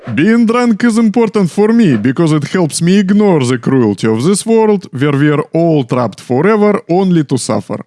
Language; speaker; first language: English; non-native, fluent; Russian